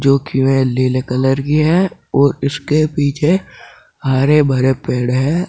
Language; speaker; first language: Hindi; native; Hindi